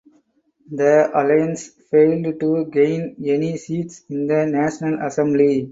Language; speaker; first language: English; non-native, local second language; Tamil